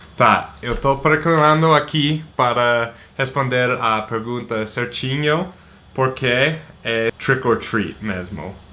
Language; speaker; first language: Portuguese; non-native, fluent; English